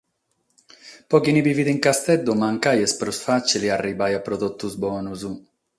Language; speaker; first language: Sardinian; non-native, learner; Catalan